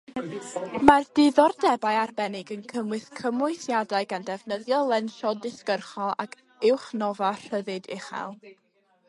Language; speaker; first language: Welsh; native; Welsh